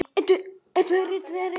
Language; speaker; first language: Icelandic; native; Icelandic